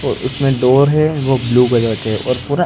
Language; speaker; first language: Hindi; non-native, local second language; Gujarati